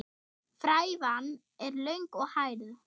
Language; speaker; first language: Icelandic; non-native, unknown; German